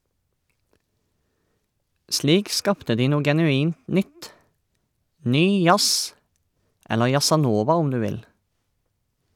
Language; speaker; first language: Norwegian; native; Norwegian